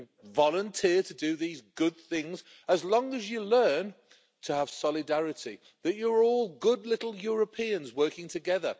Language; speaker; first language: English; native; English